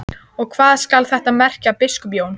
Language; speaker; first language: Icelandic; native; Icelandic